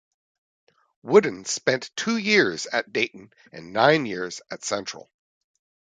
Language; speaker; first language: English; native; English